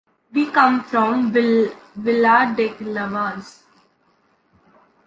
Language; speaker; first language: English; non-native, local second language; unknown